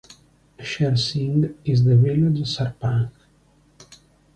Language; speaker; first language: English; non-native, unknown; Italian